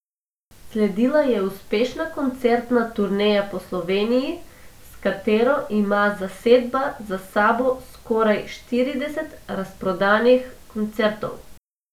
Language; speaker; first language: Slovenian; non-native, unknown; Macedonian